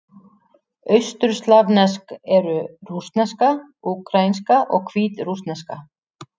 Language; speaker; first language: Icelandic; native; Icelandic